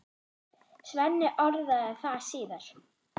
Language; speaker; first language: Icelandic; non-native, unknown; German